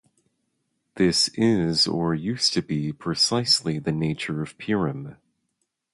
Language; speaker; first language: English; native; English